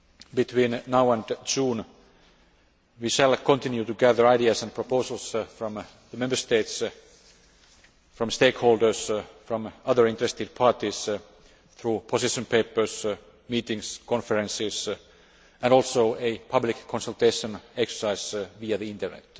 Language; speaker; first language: English; non-native, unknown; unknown